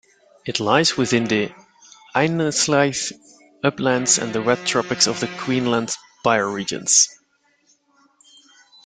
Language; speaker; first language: English; native; English